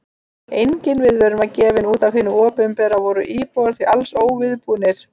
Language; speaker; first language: Icelandic; native; Icelandic